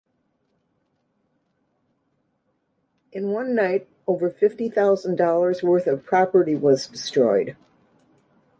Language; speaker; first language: English; native; English